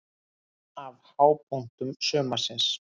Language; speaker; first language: Icelandic; native; Icelandic